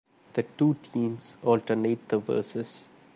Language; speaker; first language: English; non-native, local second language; Malayalam